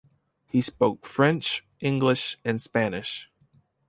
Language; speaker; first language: English; native; English